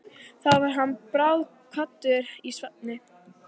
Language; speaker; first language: Icelandic; native; Icelandic